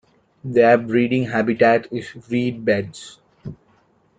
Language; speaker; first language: English; non-native, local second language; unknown